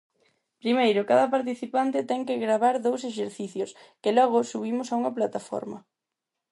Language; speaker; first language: Galician; non-native, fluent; Spanish